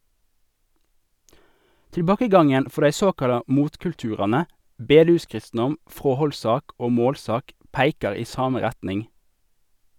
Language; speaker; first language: Norwegian; native; Norwegian